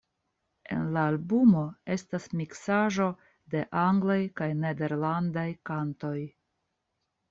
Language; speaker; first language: Esperanto; non-native, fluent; Russian